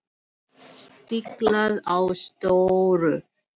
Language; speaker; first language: Icelandic; non-native, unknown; Filipino